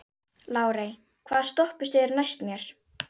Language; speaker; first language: Icelandic; native; Icelandic